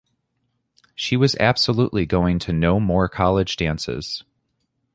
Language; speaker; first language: English; native; English